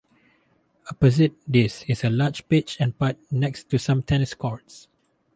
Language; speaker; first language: English; non-native, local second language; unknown